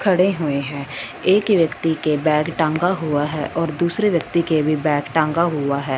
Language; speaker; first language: Hindi; non-native, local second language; Punjabi